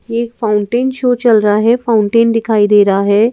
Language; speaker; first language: Hindi; native; Hindi